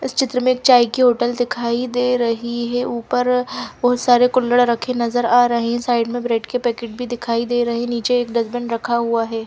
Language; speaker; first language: Hindi; non-native, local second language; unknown